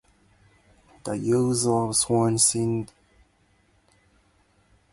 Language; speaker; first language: English; non-native, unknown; Japanese